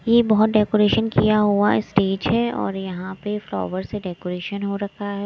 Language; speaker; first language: Hindi; non-native, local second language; Punjabi